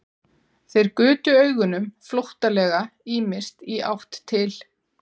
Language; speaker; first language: Icelandic; native; Icelandic